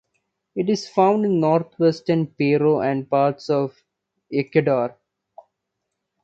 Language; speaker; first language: English; non-native, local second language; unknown